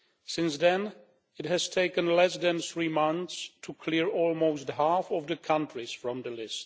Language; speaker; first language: English; non-native, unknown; Czech